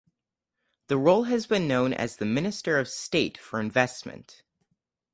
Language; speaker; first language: English; native; English